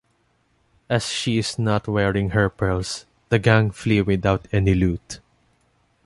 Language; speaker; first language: English; non-native, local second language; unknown